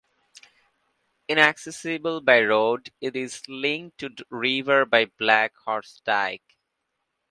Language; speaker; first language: English; non-native, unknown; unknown